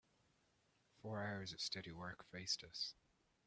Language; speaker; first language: English; native; English